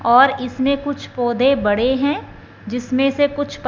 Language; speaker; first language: Hindi; non-native, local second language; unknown